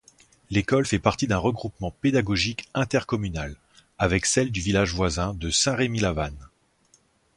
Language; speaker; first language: French; native; French